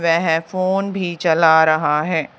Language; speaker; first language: Hindi; native; Hindi